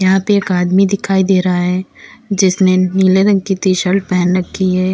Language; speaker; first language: Hindi; native; Hindi